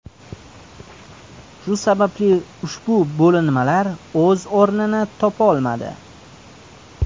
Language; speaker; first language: Uzbek; native; Uzbek